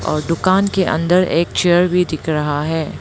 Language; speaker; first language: Hindi; non-native, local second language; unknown